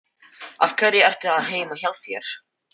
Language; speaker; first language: Icelandic; non-native, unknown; Filipino